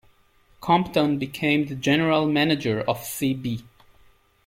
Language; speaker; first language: English; native; English